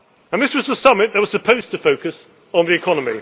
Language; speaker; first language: English; native; English